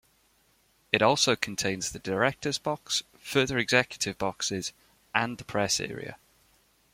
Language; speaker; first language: English; native; English